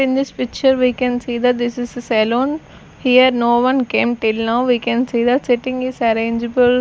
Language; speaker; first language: English; non-native, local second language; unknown